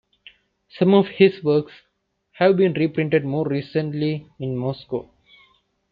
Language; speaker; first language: English; non-native, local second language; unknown